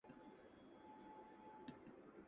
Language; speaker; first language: English; non-native, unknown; Japanese